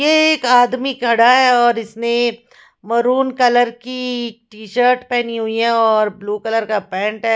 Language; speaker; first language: Hindi; non-native, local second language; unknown